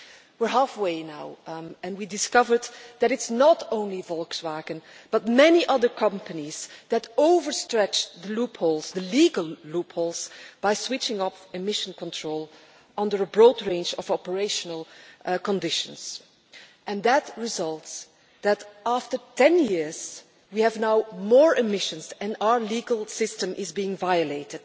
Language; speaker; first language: English; non-native, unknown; Dutch